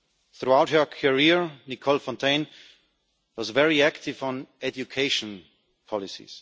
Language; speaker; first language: English; non-native, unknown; German